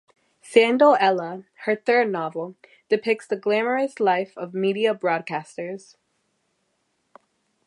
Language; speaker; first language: English; native; English